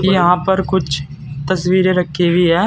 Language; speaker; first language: Hindi; native; Hindi